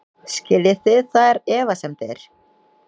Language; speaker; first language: Icelandic; non-native, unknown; Indonesian